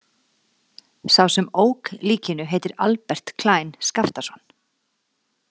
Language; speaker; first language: Icelandic; native; Icelandic